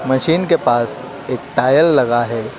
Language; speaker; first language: Hindi; native; Hindi